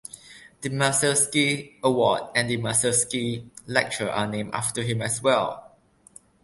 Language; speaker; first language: English; non-native, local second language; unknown